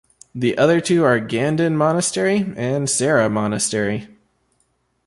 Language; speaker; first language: English; native; English